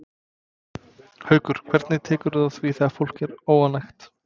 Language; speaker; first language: Icelandic; non-native, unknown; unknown